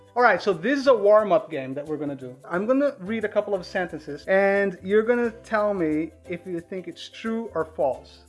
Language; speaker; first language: English; non-native, fluent; Portuguese